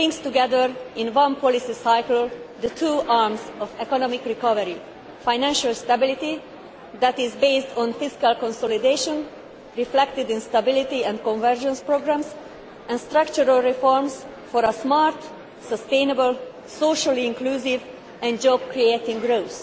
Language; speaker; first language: English; non-native, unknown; Hungarian